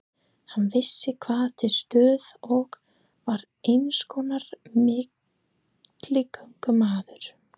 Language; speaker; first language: Icelandic; non-native, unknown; English